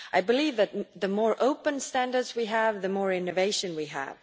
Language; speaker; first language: English; non-native, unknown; Estonian